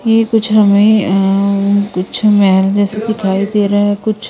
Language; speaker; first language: Hindi; non-native, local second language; Punjabi